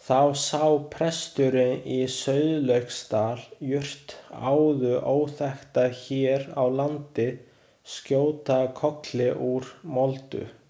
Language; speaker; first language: Icelandic; non-native, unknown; Chinese